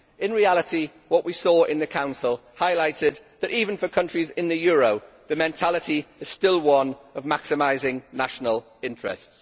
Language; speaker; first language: English; native; English